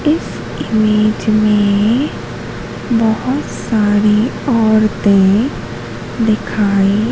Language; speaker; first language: Hindi; native; Hindi